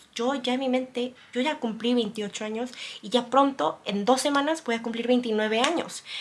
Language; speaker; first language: Spanish; non-native, fluent; Korean